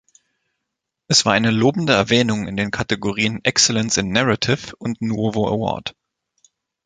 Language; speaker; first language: German; native; German